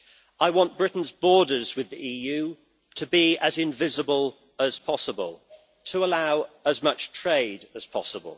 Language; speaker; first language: English; native; English